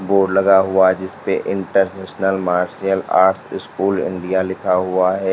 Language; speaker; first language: Hindi; native; Hindi